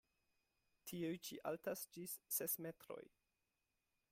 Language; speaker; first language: Esperanto; non-native, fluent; German